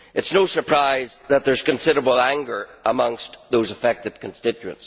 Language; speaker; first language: English; native; English